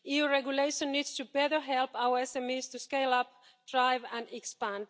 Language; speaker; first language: English; non-native, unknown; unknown